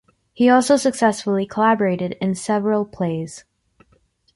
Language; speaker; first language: English; native; English